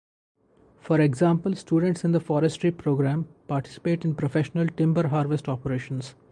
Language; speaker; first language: English; non-native, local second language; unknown